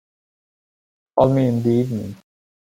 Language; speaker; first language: English; non-native, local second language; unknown